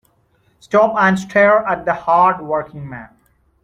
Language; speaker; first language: English; non-native, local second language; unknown